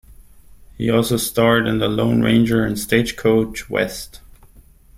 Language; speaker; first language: English; non-native, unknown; German